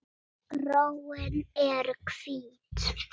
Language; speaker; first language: Icelandic; native; Icelandic